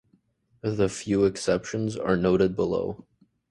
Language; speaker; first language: English; native; English